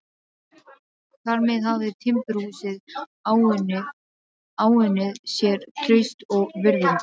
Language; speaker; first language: Icelandic; non-native, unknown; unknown